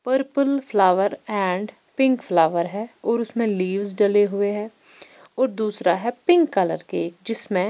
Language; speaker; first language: Hindi; non-native, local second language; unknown